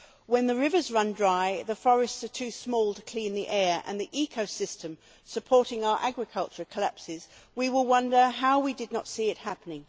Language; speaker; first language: English; native; English